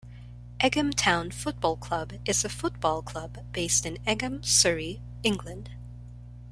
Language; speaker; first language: English; non-native, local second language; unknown